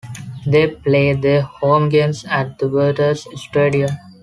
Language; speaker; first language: English; non-native, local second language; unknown